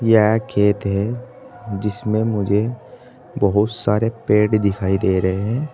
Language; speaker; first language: Hindi; native; Hindi